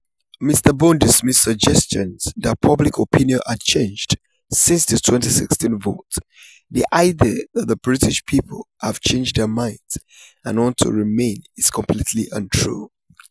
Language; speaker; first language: English; non-native, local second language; Yoruba